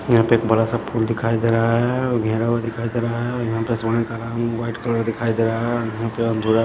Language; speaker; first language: Hindi; non-native, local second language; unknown